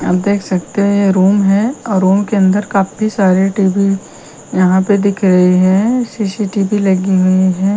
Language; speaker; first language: Hindi; non-native, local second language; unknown